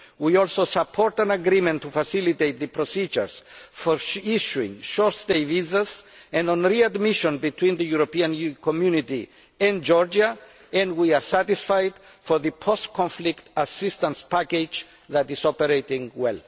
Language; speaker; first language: English; non-native, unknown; Greek